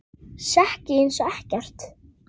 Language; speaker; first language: Icelandic; native; Icelandic